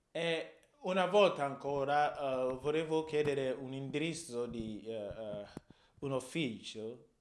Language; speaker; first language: Italian; non-native, fluent; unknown